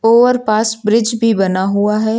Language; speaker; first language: Hindi; native; Hindi